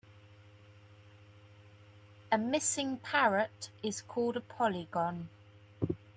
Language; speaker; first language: English; native; English